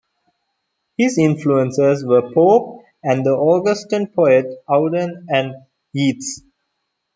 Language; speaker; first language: English; non-native, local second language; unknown